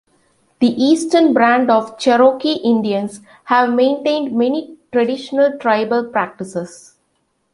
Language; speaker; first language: English; non-native, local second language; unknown